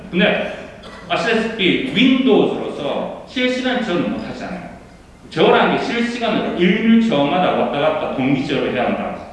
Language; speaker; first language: Korean; early bilingual, heritage; Korean